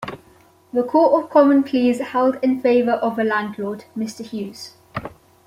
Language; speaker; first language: English; native; English